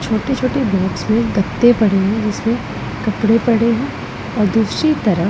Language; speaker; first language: Hindi; non-native, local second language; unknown